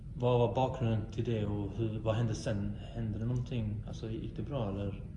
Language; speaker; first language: Swedish; native; Swedish